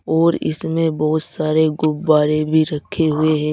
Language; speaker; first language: Hindi; native; Hindi